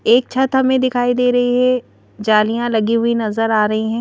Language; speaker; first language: Hindi; native; Hindi